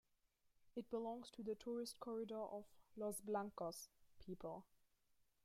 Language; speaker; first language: English; non-native, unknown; German